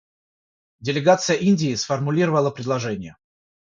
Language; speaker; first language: Russian; non-native, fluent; Georgian